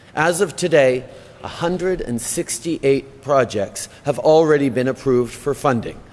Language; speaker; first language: English; native; English